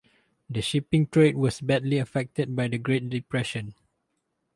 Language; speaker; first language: English; non-native, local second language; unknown